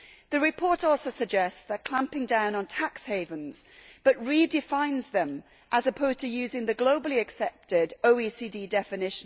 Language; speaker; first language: English; native; English